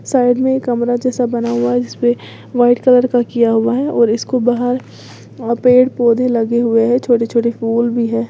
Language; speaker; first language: Hindi; native; Hindi